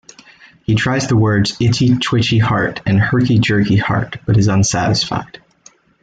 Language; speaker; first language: English; native; English